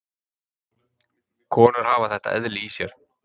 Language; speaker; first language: Icelandic; native; Icelandic